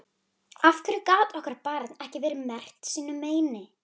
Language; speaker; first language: Icelandic; native; Icelandic